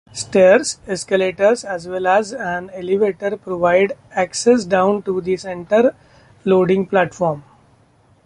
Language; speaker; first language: English; non-native, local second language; Marathi